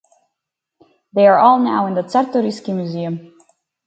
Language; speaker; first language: English; native; English